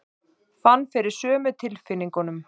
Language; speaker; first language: Icelandic; native; Icelandic